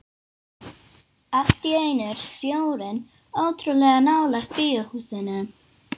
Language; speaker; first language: Icelandic; non-native, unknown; English